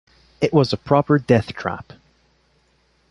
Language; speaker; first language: English; non-native, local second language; French